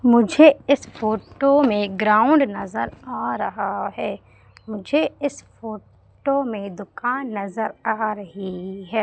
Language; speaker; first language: Hindi; native; Hindi